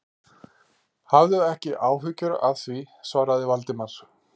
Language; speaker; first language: Icelandic; native; Icelandic